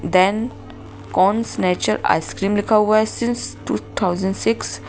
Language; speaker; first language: Hindi; native; Hindi